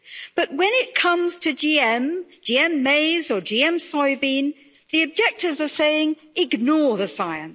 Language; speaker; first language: English; native; English